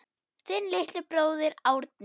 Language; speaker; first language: Icelandic; non-native, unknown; German